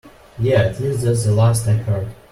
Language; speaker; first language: English; non-native, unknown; Russian